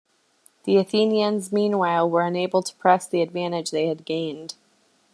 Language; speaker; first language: English; native; English